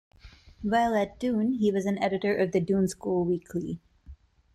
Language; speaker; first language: English; non-native, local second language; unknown